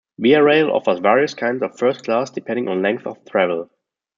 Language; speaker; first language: English; non-native, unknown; German